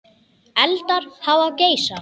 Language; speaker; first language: Icelandic; native; Icelandic